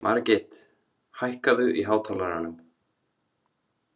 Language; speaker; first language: Icelandic; native; Icelandic